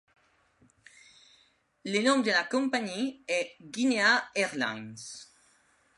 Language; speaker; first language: French; non-native, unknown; Spanish